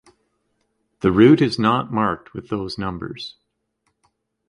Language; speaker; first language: English; native; English